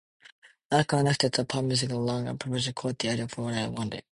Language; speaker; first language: English; non-native, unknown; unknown